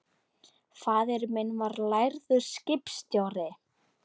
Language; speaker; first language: Icelandic; native; Icelandic